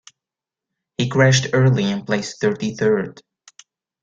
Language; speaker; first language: English; native; English